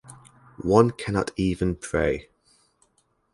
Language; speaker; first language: English; native; English